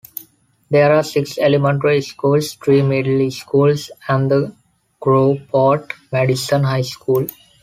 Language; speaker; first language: English; non-native, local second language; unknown